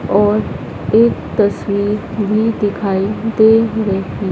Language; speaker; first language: Hindi; native; Hindi